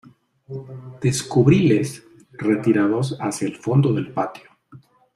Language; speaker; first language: Spanish; native; Spanish